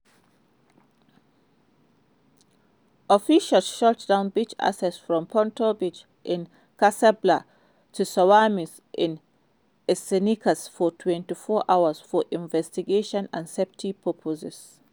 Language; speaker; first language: English; non-native, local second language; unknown